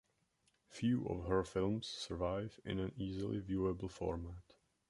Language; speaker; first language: English; non-native, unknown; Czech